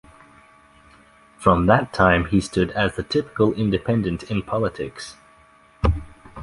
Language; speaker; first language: English; native; English